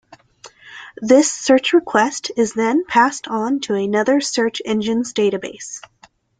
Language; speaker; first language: English; native; English